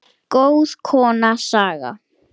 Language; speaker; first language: Icelandic; native; Icelandic